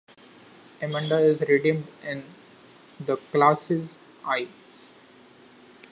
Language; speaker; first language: English; non-native, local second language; Marathi